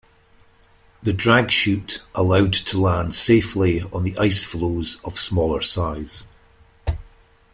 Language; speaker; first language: English; native; English